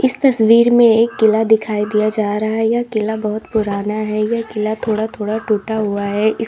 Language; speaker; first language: Hindi; native; Hindi